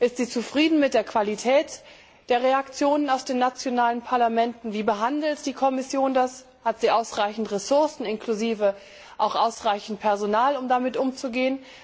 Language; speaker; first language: German; native; German